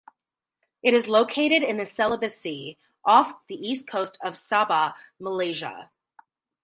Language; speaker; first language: English; native; English